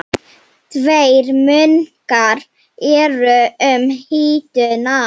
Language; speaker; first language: Icelandic; non-native, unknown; Slovenian